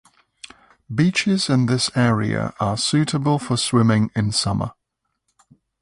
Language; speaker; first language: English; native; English